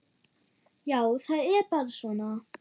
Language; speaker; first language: Icelandic; non-native, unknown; German